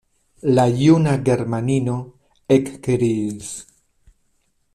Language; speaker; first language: Esperanto; non-native, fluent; Spanish